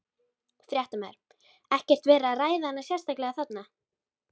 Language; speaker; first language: Icelandic; native; Icelandic